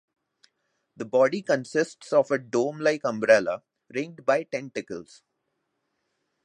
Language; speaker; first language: English; non-native, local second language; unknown